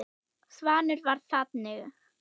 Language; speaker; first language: Icelandic; non-native, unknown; German